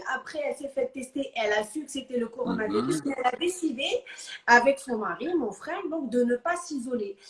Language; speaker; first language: French; non-native, local second language; Arabic